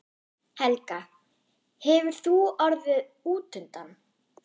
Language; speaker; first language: Icelandic; non-native, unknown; German